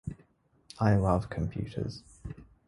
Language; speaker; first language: English; native; English